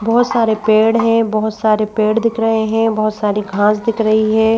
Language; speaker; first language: Hindi; native; Hindi